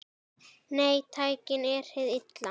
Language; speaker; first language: Icelandic; native; Icelandic